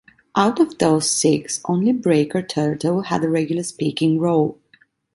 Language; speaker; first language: English; non-native, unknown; Italian